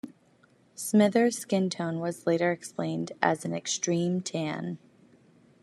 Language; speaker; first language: English; native; English